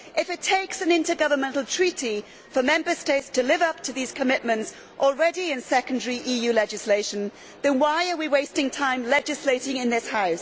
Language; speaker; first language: English; native; English